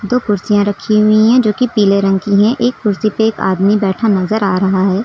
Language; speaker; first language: Hindi; native; Hindi